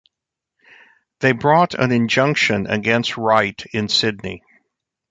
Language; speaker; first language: English; native; English